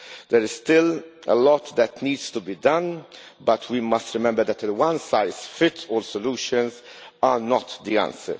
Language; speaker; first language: English; non-native, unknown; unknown